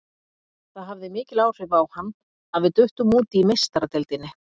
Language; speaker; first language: Icelandic; native; Icelandic